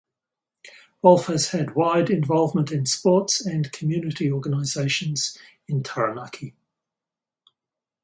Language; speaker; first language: English; native; English